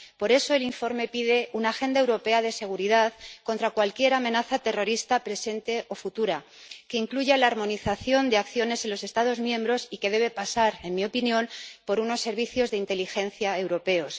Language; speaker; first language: Spanish; native; Spanish